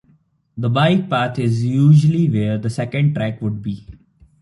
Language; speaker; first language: English; non-native, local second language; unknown